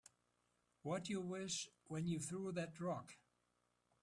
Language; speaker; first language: English; native; English